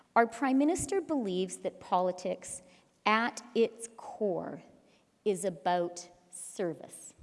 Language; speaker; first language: English; native; English